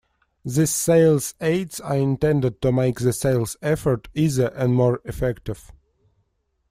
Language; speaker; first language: English; non-native, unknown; Russian